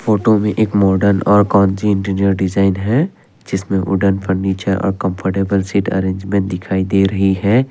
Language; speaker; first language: Hindi; non-native, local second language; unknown